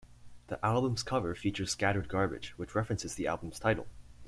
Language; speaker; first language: English; native; English